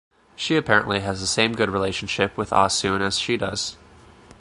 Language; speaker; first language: English; native; English